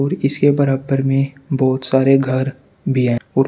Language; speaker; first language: Hindi; native; Hindi